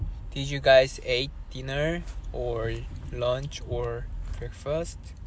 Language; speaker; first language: English; non-native, learner; Korean